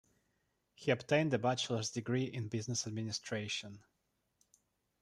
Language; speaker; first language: English; non-native, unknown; Russian